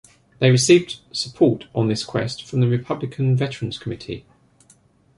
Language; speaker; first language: English; native; English